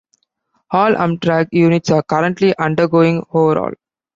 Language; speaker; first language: English; non-native, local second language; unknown